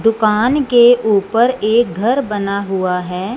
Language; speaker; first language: Hindi; non-native, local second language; Punjabi